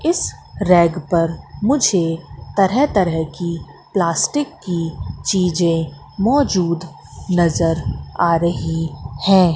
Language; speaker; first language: Hindi; native; Hindi